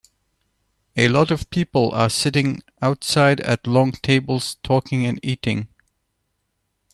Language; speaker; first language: English; native; English